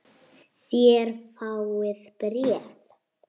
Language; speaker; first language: Icelandic; native; Icelandic